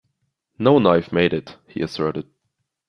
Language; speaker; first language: English; non-native, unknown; German